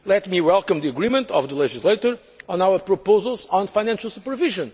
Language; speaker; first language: English; non-native, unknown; Portuguese